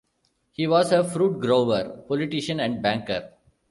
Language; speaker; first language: English; non-native, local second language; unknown